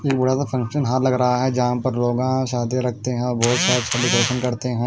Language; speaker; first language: Hindi; non-native, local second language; Punjabi